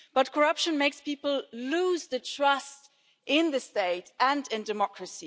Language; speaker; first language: English; non-native, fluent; German